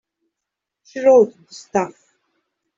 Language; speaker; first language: English; native; English